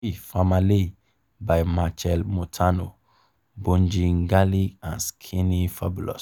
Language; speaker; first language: English; non-native, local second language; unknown